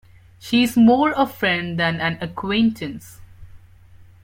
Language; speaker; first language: English; non-native, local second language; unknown